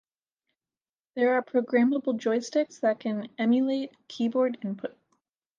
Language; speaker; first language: English; native; English